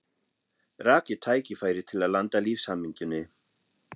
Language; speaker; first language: Icelandic; non-native, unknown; German